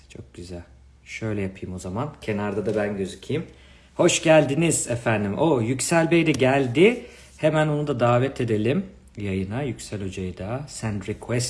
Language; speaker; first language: Turkish; native; Turkish